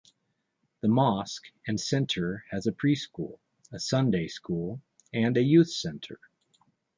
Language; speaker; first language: English; native; English